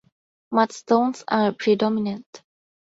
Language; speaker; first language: English; non-native, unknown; Thai